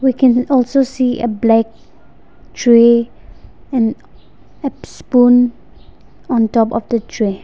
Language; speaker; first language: English; non-native, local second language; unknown